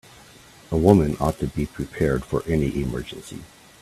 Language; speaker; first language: English; native; English